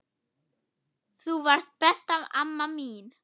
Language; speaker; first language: Icelandic; non-native, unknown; German